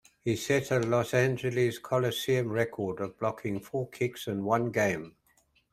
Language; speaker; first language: English; native; English